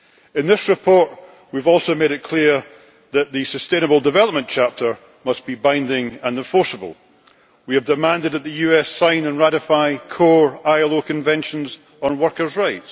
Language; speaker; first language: English; native; English